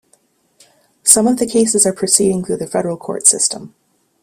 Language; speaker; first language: English; native; English